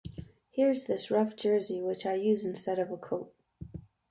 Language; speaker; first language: English; native; English